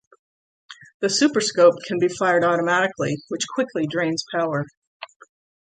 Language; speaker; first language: English; native; English